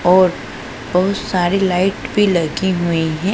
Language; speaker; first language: Hindi; non-native, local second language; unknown